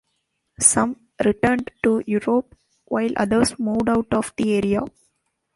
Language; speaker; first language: English; non-native, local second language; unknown